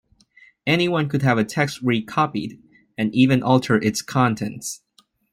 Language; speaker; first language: English; non-native, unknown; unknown